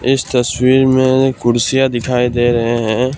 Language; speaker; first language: Hindi; non-native, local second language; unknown